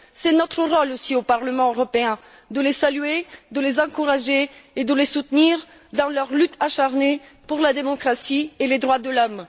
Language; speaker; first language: French; non-native, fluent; Bulgarian